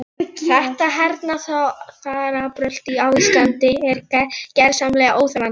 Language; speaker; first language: Icelandic; non-native, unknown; Polish